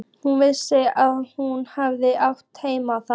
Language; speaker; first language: Icelandic; native; Icelandic